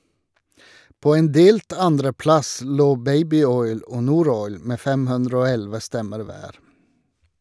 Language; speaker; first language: Norwegian; non-native, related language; Swedish